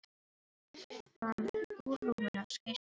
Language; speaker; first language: Icelandic; non-native, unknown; Filipino